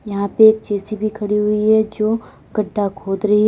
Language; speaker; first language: Hindi; native; Hindi